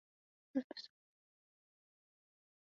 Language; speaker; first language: English; non-native, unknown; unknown